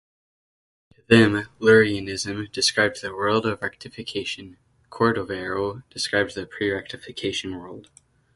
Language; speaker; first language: English; native; English